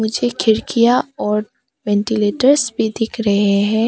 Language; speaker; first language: Hindi; non-native, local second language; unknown